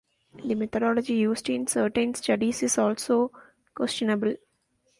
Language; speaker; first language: English; non-native, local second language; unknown